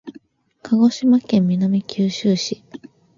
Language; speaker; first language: Japanese; native; Japanese